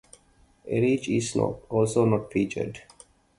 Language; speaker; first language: English; non-native, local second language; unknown